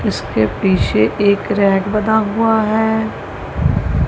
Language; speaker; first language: Hindi; non-native, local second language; Punjabi